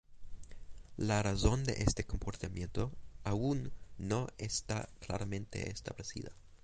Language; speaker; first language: Spanish; non-native, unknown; English